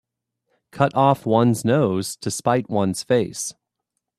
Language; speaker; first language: English; native; English